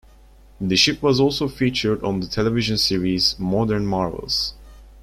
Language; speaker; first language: English; non-native, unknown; Turkish